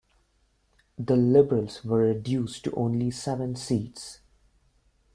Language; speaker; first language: English; non-native, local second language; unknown